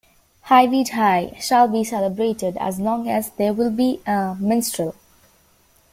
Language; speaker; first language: English; native; English